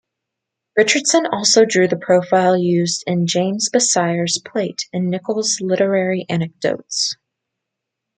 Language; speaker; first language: English; native; English